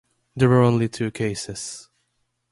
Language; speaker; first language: English; non-native, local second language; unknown